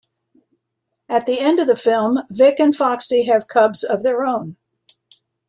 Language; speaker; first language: English; native; English